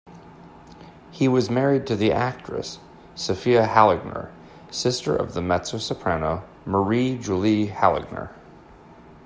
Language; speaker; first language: English; native; English